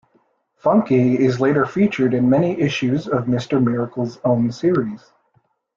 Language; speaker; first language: English; native; English